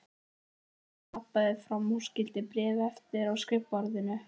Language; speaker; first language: Icelandic; native; Icelandic